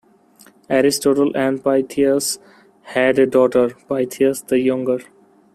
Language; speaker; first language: English; non-native, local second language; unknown